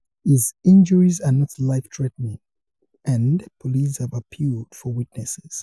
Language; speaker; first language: English; non-native, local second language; Yoruba